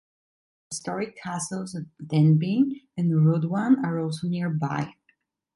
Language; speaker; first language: English; non-native, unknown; Italian